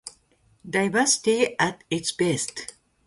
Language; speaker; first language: English; non-native, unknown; Japanese